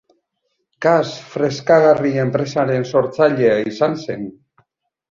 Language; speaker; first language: Basque; native; Basque